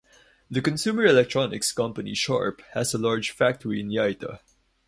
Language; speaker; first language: English; non-native, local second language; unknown